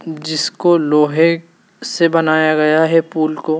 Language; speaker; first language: Hindi; native; Hindi